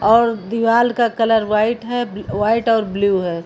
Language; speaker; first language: Hindi; native; Hindi